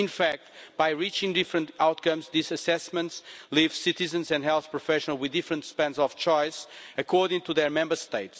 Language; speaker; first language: English; non-native, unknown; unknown